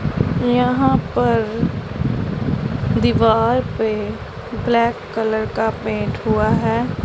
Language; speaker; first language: Hindi; non-native, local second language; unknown